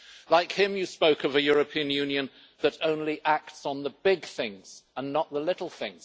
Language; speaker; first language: English; native; English